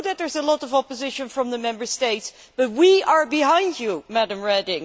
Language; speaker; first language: English; non-native, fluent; Dutch